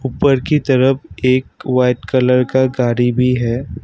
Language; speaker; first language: Hindi; non-native, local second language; Assamese